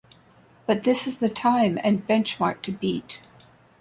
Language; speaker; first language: English; native; English